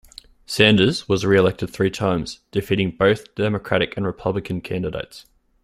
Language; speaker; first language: English; native; English